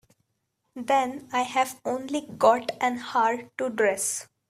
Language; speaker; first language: English; non-native, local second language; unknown